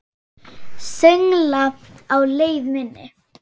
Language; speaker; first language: Icelandic; non-native, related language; Swedish